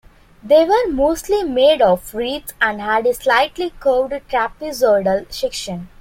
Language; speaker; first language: English; non-native, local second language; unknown